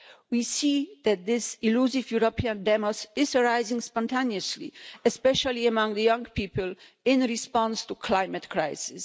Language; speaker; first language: English; non-native, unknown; Polish